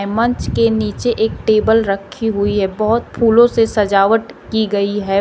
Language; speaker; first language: Hindi; native; Hindi